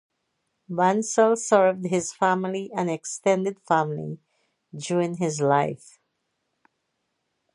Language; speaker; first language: English; native; English